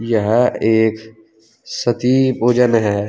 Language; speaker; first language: Hindi; native; Hindi